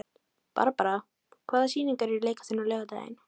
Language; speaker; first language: Icelandic; native; Icelandic